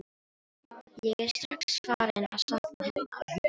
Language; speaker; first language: Icelandic; non-native, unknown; Filipino